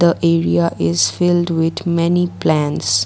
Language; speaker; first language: English; non-native, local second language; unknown